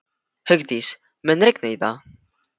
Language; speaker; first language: Icelandic; non-native, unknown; Filipino